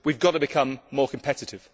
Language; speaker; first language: English; native; English